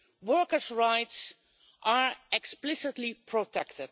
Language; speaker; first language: English; non-native, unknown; Dutch